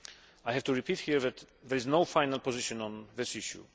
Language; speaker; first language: English; non-native, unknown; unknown